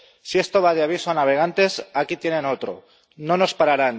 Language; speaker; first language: Spanish; non-native, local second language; Catalan